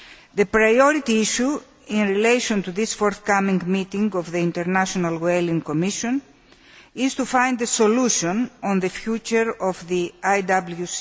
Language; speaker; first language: English; non-native, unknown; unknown